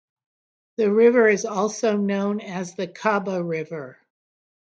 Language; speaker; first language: English; native; English